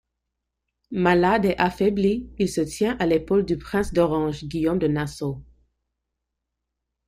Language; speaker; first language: French; non-native, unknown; English